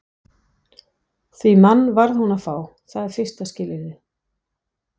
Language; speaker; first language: Icelandic; non-native, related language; Danish